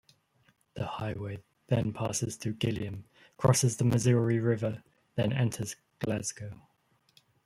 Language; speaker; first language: English; native; English